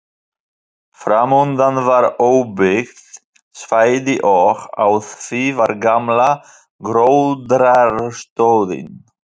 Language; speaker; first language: Icelandic; non-native, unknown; Polish